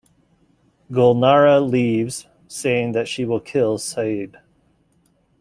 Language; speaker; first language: English; native; English